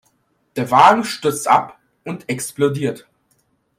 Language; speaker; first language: German; non-native, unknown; Polish